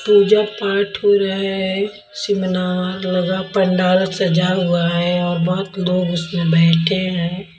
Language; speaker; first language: Hindi; non-native, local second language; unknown